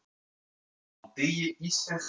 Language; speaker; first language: Icelandic; non-native, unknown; French